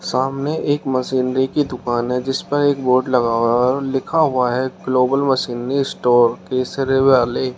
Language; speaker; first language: Hindi; native; Hindi